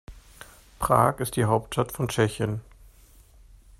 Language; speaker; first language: German; native; German